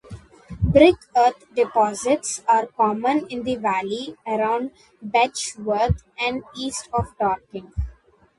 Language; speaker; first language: English; non-native, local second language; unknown